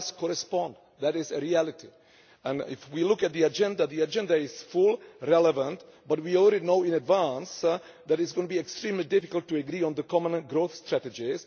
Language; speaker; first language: English; non-native, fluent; Czech